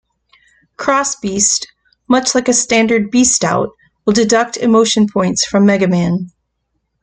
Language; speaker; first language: English; native; English